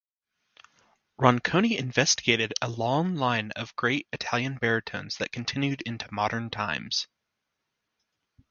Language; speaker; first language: English; native; English